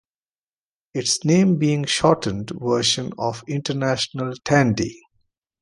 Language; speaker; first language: English; non-native, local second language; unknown